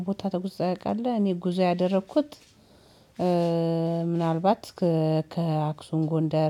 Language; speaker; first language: Amharic; native; Amharic